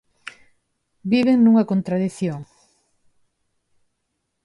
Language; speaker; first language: Galician; non-native, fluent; Spanish